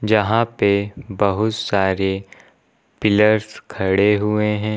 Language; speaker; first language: Hindi; native; Hindi